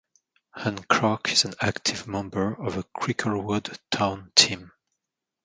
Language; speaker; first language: English; non-native, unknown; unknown